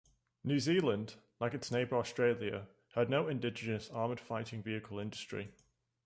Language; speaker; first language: English; native; English